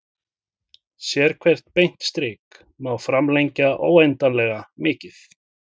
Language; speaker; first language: Icelandic; native; Icelandic